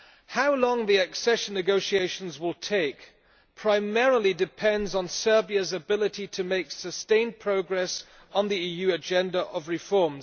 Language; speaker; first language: English; non-native, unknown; German